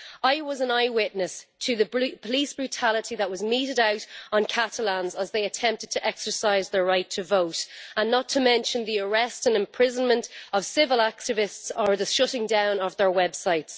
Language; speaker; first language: English; native; English